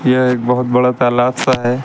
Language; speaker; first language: Hindi; native; Hindi